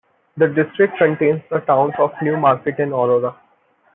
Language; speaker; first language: English; non-native, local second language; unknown